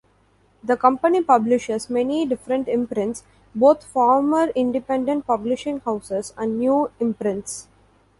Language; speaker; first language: English; non-native, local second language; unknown